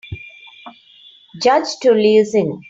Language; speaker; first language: English; non-native, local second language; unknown